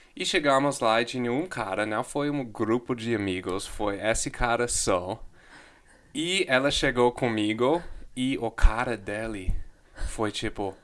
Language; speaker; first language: Portuguese; non-native, fluent; English